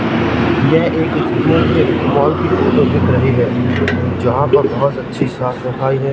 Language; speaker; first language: Hindi; native; Hindi